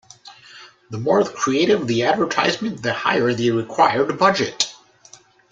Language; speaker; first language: English; native; English